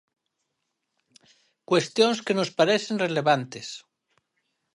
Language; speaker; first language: Galician; native; Galician